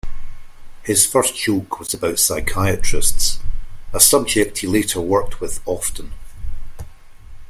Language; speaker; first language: English; native; English